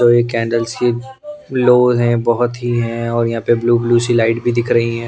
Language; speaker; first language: Hindi; non-native, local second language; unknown